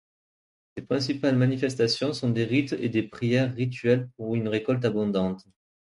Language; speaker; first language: French; native; French